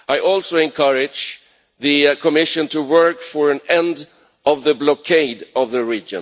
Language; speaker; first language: English; non-native, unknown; Swedish